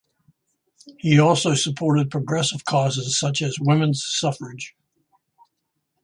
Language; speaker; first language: English; native; English